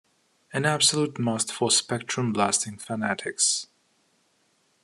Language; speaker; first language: English; non-native, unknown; Ukrainian